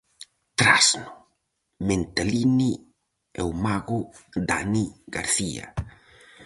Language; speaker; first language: Galician; native; Galician